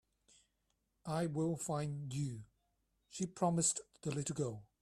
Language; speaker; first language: English; non-native, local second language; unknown